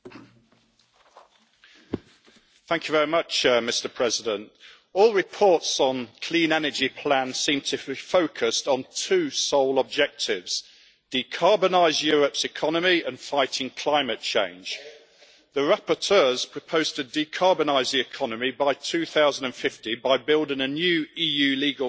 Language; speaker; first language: English; native; English